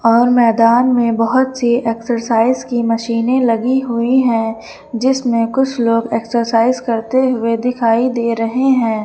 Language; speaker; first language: Hindi; native; Hindi